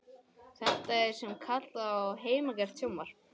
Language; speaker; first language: Icelandic; non-native, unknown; English